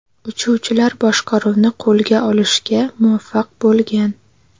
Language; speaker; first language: Uzbek; native; Uzbek